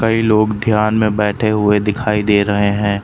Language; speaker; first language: Hindi; native; Hindi